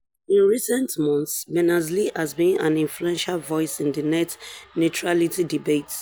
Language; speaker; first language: English; non-native, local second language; Yoruba